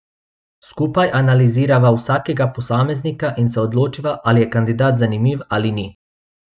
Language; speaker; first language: Slovenian; non-native, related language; Bosnian